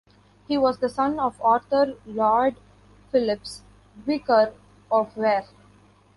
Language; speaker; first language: English; non-native, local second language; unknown